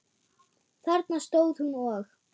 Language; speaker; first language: Icelandic; non-native, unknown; German